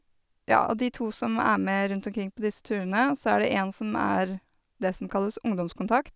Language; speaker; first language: Norwegian; native; Norwegian